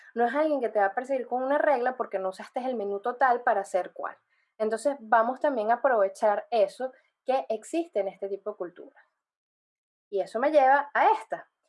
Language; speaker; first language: Spanish; native; Spanish